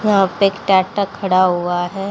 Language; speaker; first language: Hindi; native; Hindi